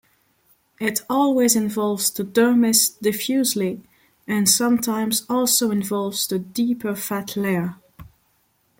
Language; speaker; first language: English; non-native, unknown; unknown